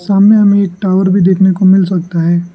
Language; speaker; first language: Hindi; non-native, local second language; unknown